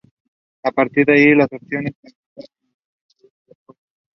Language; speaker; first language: English; non-native, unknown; Spanish